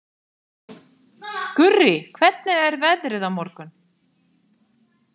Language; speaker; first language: Icelandic; native; Icelandic